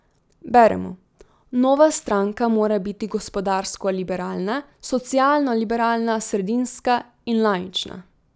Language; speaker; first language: Slovenian; native; Slovenian